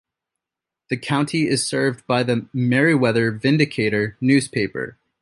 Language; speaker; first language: English; native; English